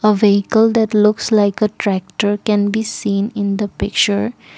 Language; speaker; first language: English; non-native, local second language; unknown